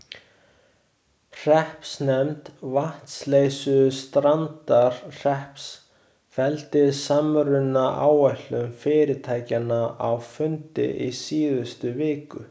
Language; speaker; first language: Icelandic; non-native, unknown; Chinese